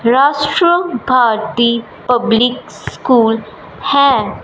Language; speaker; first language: Hindi; non-native, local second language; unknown